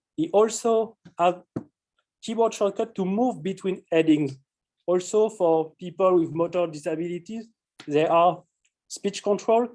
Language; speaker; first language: English; non-native, fluent; French